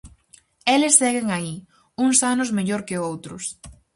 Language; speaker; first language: Galician; native; Galician